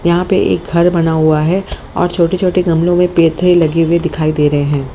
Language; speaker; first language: Hindi; native; Hindi